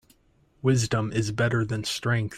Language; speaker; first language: English; native; English